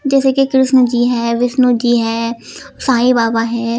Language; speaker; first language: Hindi; native; Hindi